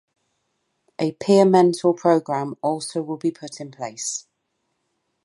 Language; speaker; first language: English; native; English